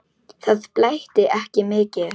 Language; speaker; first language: Icelandic; non-native, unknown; Polish